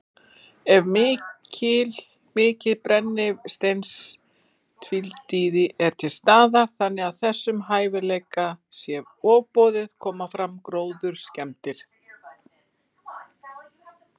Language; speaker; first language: Icelandic; native; Icelandic